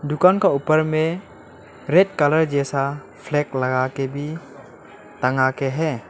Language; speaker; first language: Hindi; non-native, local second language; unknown